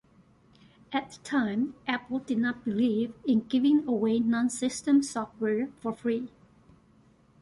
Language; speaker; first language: English; non-native, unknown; Chinese